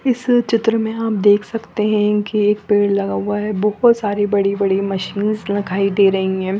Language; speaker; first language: Hindi; non-native, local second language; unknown